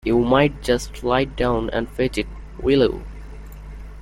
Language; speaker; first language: English; non-native, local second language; Bangla